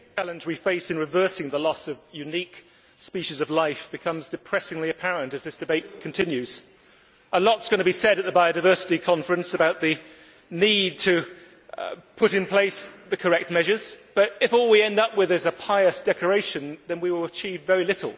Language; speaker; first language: English; native; English